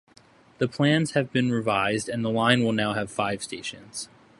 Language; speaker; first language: English; native; English